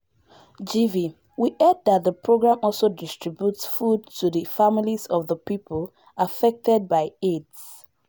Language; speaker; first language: English; non-native, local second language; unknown